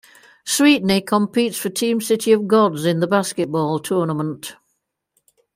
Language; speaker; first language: English; native; English